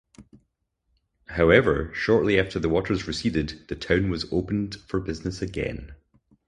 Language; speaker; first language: English; native; English